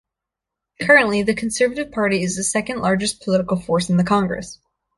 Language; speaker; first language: English; native; English